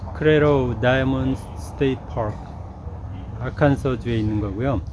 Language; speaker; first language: Korean; native; Korean